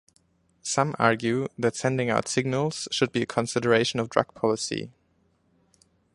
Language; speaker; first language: English; non-native, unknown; German